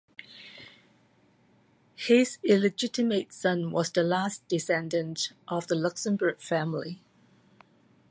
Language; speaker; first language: English; non-native, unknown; Cantonese